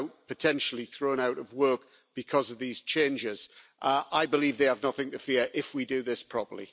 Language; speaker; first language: English; native; English